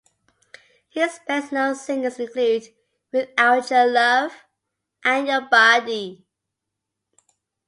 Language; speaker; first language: English; native; English